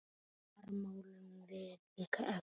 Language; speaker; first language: Icelandic; native; Icelandic